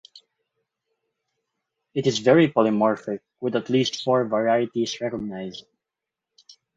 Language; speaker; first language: English; non-native, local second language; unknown